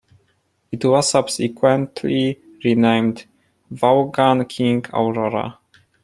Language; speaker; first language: English; non-native, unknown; Polish